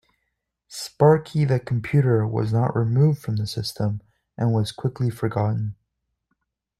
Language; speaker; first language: English; native; English